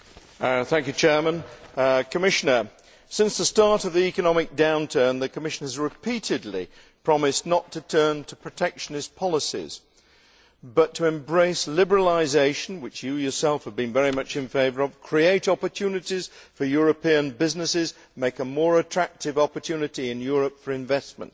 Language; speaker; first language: English; native; English